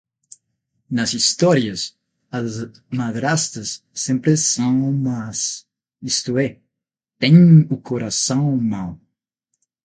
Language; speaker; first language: Portuguese; non-native, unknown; Spanish